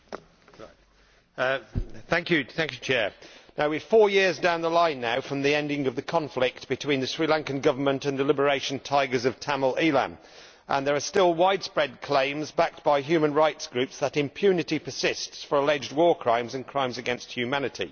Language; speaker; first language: English; native; English